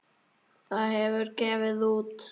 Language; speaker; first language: Icelandic; native; Icelandic